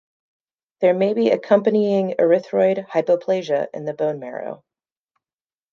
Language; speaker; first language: English; native; English